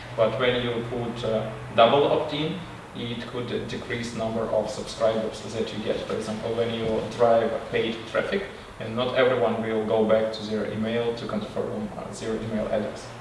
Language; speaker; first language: English; non-native, learner; Russian